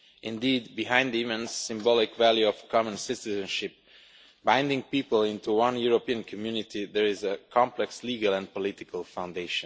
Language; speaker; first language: English; non-native, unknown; Romanian